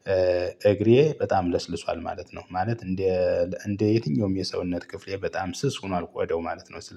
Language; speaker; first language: Amharic; native; Amharic